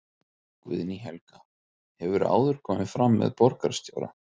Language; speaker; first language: Icelandic; native; Icelandic